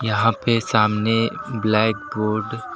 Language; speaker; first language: Hindi; native; Hindi